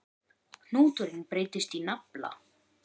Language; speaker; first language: Icelandic; native; Icelandic